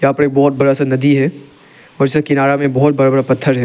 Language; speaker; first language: Hindi; non-native, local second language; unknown